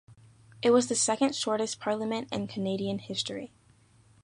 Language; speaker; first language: English; native; English